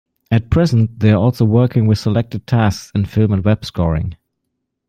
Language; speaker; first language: English; non-native, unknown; German